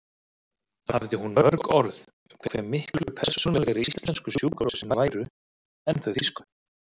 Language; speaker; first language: Icelandic; native; Icelandic